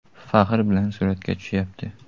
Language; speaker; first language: Uzbek; native; Uzbek